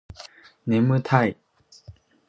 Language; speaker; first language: Japanese; non-native, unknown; Chinese